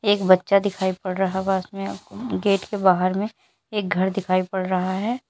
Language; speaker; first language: Hindi; native; Hindi